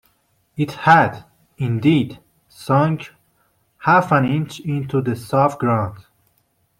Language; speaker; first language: English; non-native, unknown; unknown